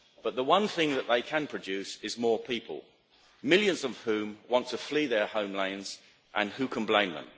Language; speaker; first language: English; native; English